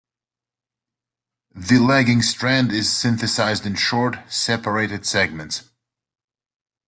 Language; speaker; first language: English; native; English